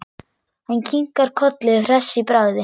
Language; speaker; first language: Icelandic; non-native, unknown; German